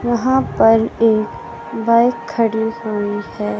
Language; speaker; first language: Hindi; native; Hindi